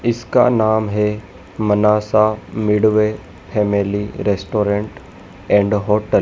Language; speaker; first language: Hindi; native; Hindi